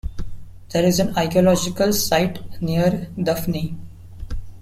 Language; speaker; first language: English; non-native, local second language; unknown